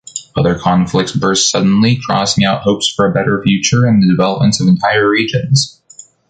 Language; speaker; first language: English; native; English